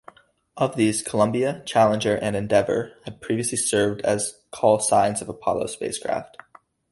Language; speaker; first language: English; native; English